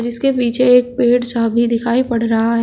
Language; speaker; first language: Hindi; native; Hindi